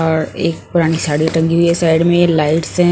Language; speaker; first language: Hindi; non-native, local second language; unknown